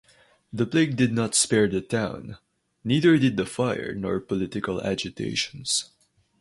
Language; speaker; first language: English; non-native, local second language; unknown